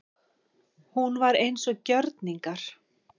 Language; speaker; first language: Icelandic; native; Icelandic